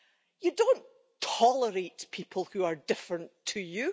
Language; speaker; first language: English; native; English